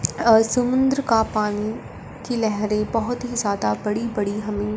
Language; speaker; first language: Hindi; non-native, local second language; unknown